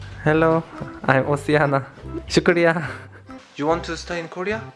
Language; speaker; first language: English; non-native, fluent; Korean